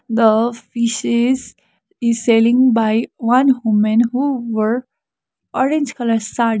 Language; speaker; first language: English; non-native, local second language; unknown